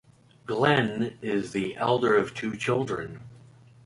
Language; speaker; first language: English; native; English